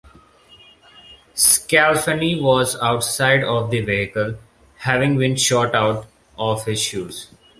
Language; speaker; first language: English; non-native, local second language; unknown